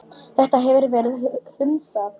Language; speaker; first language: Icelandic; non-native, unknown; Polish